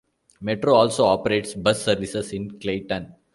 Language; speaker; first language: English; non-native, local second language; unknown